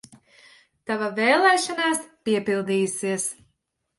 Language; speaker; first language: Latvian; native; Latvian